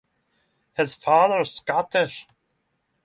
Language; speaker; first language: English; non-native, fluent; Norwegian